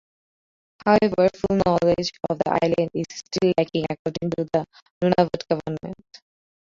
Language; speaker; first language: English; non-native, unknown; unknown